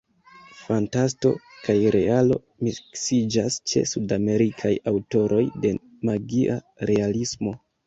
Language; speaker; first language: Esperanto; non-native, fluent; Kinyarwanda